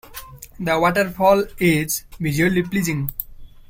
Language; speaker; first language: English; non-native, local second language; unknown